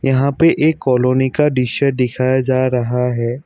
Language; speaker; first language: Hindi; non-native, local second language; Assamese